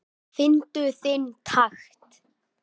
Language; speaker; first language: Icelandic; native; Icelandic